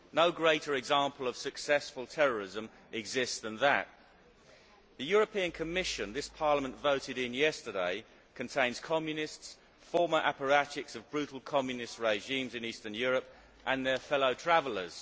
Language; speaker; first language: English; native; English